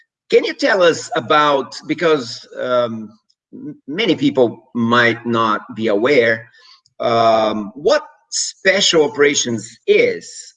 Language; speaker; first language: English; non-native, fluent; Portuguese